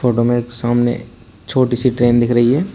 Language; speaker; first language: Hindi; native; Hindi